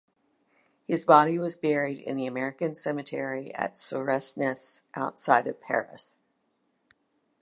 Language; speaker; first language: English; native; English